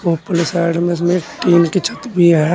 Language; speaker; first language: Hindi; native; Hindi